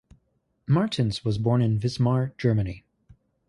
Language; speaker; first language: English; native; English